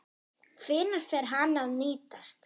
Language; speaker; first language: Icelandic; non-native, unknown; German